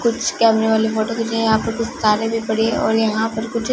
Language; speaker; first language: Hindi; non-native, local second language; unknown